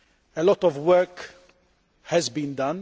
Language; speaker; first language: English; non-native, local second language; Maltese